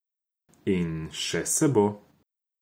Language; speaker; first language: Slovenian; non-native, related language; Croatian